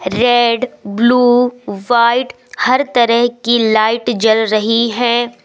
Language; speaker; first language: Hindi; native; Hindi